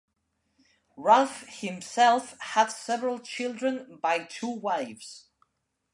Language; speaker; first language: English; non-native, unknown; Spanish